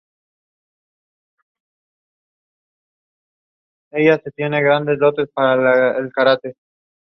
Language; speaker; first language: English; non-native, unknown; Spanish